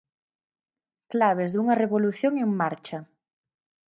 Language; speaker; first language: Galician; native; Galician